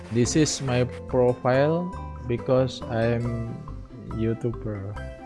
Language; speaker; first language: English; non-native, learner; Indonesian